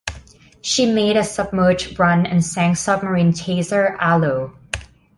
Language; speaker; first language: English; non-native, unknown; Thai